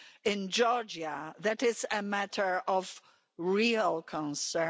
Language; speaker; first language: English; non-native, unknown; Polish